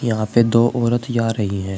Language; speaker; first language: Hindi; native; Hindi